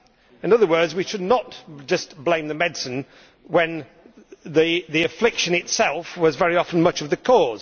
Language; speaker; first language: English; native; English